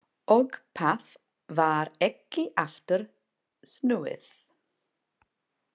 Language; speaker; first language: Icelandic; non-native, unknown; English